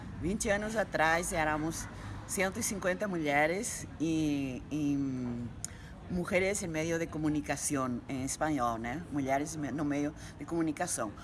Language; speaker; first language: Portuguese; non-native, related language; Spanish